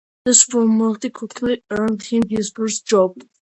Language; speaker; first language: English; non-native, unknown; Georgian